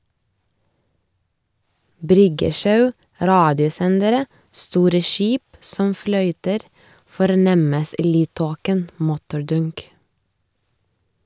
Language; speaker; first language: Norwegian; non-native, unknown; Lithuanian